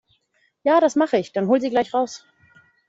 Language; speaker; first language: German; native; German